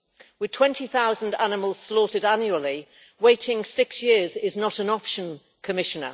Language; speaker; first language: English; native; English